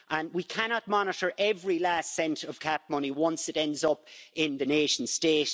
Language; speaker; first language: English; native; English